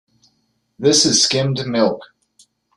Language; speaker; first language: English; native; English